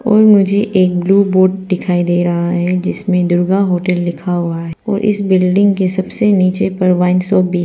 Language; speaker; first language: Hindi; non-native, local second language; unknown